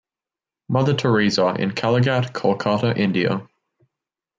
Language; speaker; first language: English; native; English